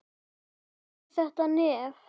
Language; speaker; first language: Icelandic; native; Icelandic